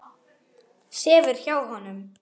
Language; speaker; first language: Icelandic; non-native, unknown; German